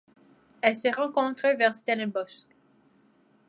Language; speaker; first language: French; native; French